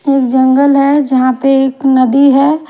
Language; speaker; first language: Hindi; native; Hindi